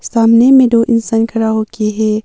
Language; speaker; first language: Hindi; early bilingual, other home language; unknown